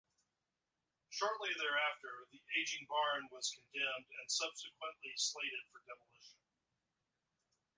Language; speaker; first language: English; native; English